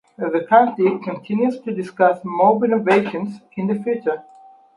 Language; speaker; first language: English; non-native, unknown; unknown